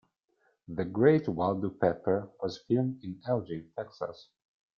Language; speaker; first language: English; non-native, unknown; Italian